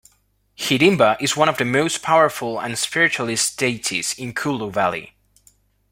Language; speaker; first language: English; non-native, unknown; Spanish